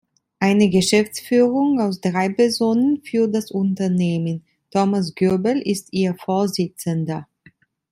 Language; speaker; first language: German; non-native, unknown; Italian